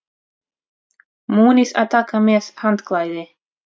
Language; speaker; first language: Icelandic; non-native, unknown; Russian